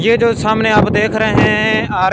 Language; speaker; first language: Hindi; non-native, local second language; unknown